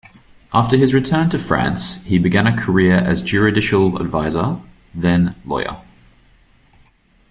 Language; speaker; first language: English; native; English